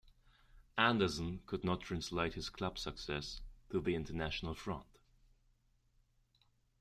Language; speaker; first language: English; non-native, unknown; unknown